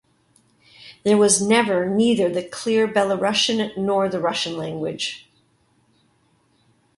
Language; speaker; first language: English; native; English